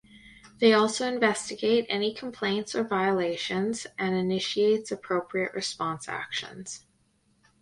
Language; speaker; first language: English; native; English